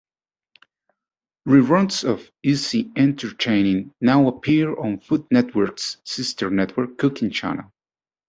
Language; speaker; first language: English; native; English